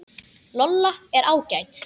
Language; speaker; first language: Icelandic; native; Icelandic